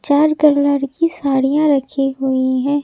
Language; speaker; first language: Hindi; native; Hindi